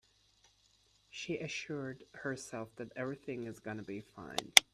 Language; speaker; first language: English; native; English